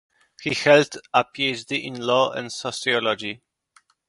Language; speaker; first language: English; non-native, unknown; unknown